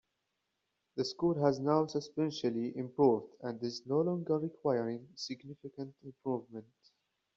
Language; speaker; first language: English; native; English